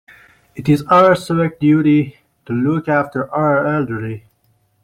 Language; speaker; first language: English; non-native, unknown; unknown